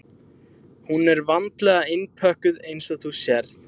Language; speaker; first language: Icelandic; native; Icelandic